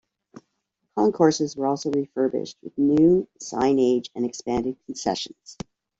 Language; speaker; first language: English; native; English